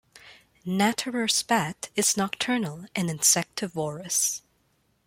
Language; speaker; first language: English; non-native, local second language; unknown